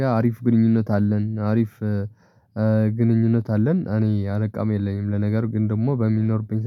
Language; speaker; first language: Amharic; non-native, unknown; Tigrinya